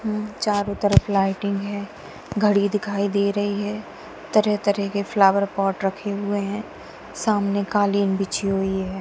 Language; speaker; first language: Hindi; non-native, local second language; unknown